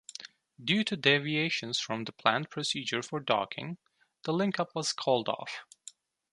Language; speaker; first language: English; non-native, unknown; Turkish